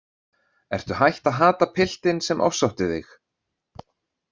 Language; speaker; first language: Icelandic; native; Icelandic